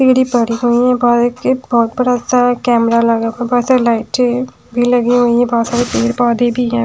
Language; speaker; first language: Hindi; non-native, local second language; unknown